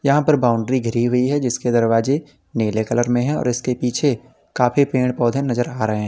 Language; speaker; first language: Hindi; native; Hindi